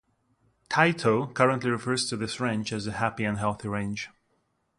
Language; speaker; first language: English; non-native, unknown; Russian